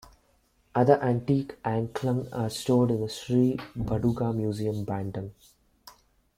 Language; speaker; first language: English; non-native, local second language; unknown